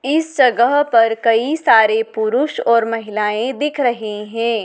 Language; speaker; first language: Hindi; native; Hindi